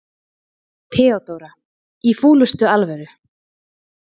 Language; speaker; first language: Icelandic; native; Icelandic